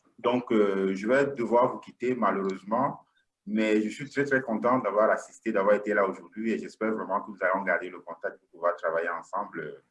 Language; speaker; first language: French; non-native, local second language; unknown